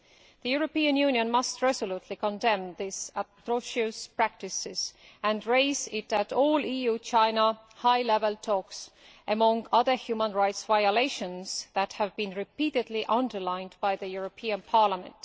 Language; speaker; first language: English; non-native, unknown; Estonian